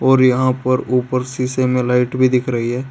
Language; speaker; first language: Hindi; native; Hindi